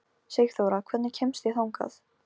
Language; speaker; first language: Icelandic; non-native, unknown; Polish